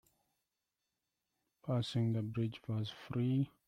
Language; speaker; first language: English; non-native, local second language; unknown